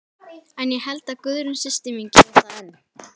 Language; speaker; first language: Icelandic; native; Icelandic